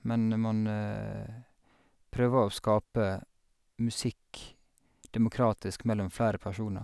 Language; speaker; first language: Norwegian; native; Norwegian